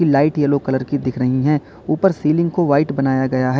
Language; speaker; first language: Hindi; native; Hindi